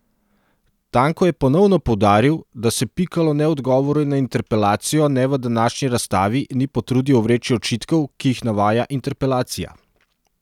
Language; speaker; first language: Slovenian; non-native, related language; Serbian